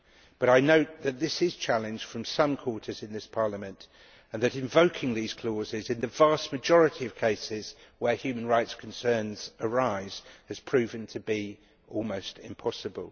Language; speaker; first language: English; native; English